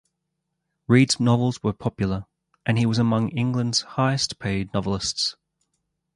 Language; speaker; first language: English; native; English